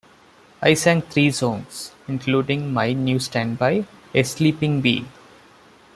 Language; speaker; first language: English; non-native, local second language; Malayalam